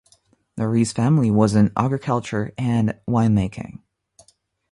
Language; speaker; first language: English; non-native, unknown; Russian